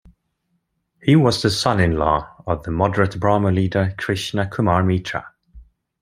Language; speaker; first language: English; non-native, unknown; Swedish